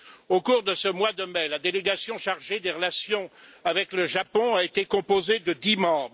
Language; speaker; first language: French; native; French